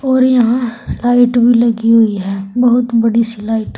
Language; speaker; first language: Hindi; native; Hindi